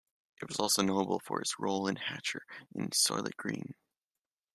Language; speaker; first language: English; native; English